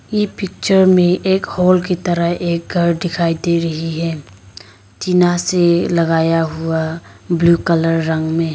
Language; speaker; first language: Hindi; non-native, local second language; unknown